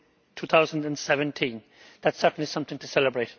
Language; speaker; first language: English; native; English